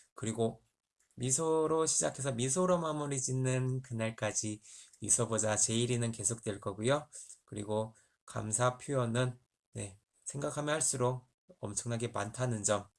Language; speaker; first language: Korean; native; Korean